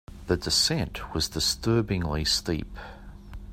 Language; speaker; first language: English; native; English